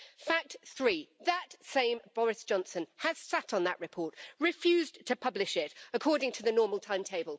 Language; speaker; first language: English; native; English